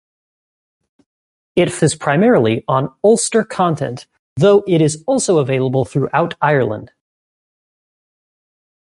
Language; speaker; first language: English; native; English